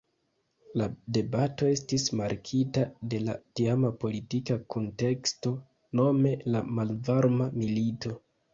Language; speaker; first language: Esperanto; non-native, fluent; Kinyarwanda